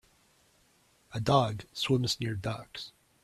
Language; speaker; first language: English; native; English